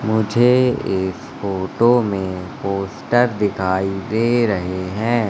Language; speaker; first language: Hindi; native; Hindi